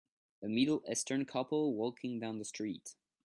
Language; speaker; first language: English; non-native, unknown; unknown